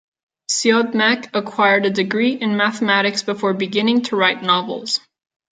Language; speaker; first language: English; non-native, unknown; Catalan